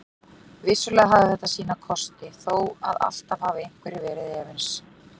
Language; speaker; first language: Icelandic; native; Icelandic